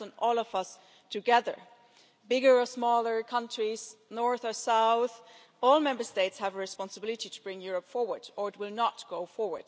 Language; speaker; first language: English; non-native, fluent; German